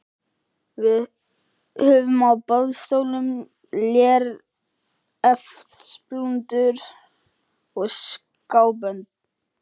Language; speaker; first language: Icelandic; native; Icelandic